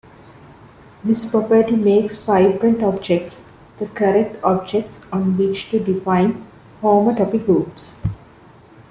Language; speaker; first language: English; non-native, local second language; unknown